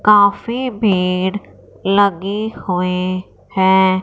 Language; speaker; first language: Hindi; non-native, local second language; Punjabi